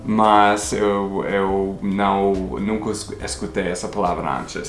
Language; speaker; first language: Portuguese; non-native, fluent; English